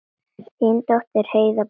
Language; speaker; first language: Icelandic; non-native, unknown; Latvian